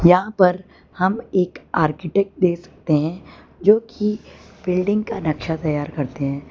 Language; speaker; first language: Hindi; non-native, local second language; Gujarati